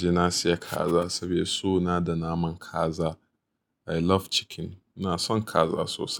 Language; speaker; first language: Hausa; native; Hausa